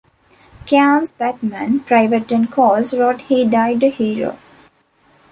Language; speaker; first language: English; non-native, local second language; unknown